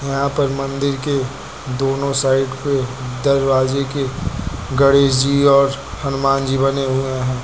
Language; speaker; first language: Hindi; native; Hindi